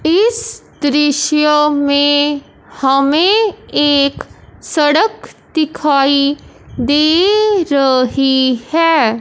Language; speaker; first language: Hindi; non-native, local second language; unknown